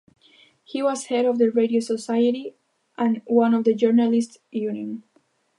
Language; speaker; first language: English; non-native, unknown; Galician